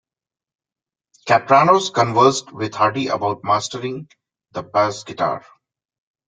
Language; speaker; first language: English; non-native, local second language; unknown